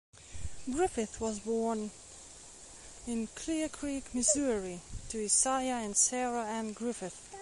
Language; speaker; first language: English; non-native, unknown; Belarusian